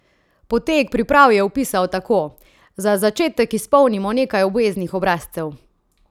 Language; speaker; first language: Slovenian; native; Slovenian